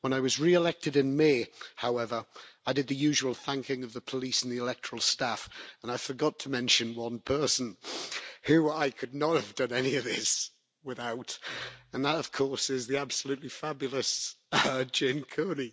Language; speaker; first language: English; native; English